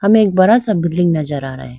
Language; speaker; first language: Hindi; non-native, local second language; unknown